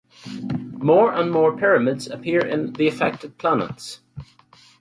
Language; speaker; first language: English; native; English